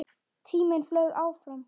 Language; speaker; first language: Icelandic; native; Icelandic